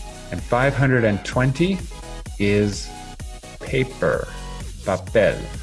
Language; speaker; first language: English; native; English